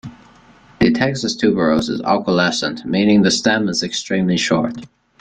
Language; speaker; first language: English; native; English